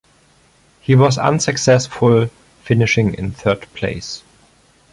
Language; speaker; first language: English; non-native, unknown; German